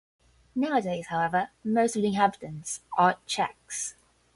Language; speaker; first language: English; non-native, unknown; Portuguese